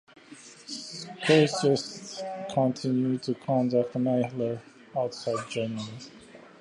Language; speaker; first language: English; native; English